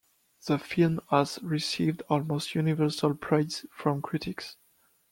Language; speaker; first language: English; non-native, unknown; French